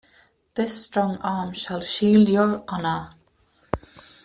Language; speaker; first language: English; native; English